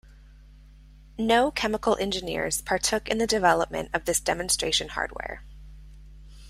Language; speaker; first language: English; native; English